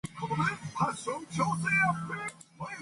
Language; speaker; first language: English; non-native, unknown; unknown